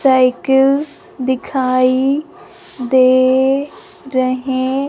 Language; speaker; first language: Hindi; non-native, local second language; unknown